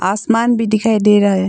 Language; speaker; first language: Hindi; non-native, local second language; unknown